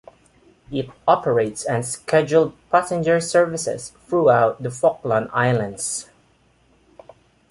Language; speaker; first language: English; non-native, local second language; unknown